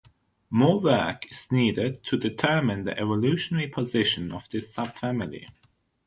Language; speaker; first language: English; non-native, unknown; German